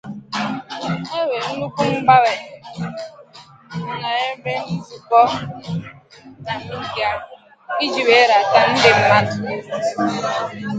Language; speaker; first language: English; non-native, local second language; Igbo